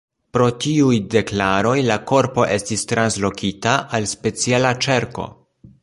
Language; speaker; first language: Esperanto; non-native, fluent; Polish